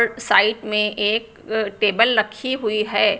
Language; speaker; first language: Hindi; native; Hindi